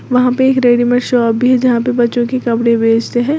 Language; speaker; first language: Hindi; native; Hindi